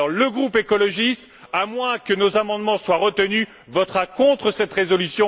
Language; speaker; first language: French; native; French